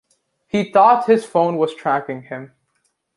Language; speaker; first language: English; native; English